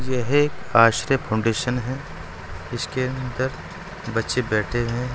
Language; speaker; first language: Hindi; native; Hindi